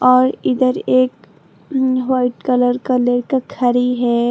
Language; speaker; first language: Hindi; non-native, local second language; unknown